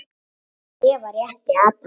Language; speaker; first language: Icelandic; native; Icelandic